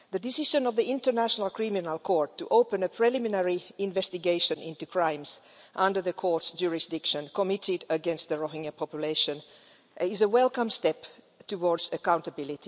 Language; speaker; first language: English; non-native, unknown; Finnish